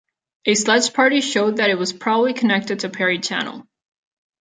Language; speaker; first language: English; non-native, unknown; Catalan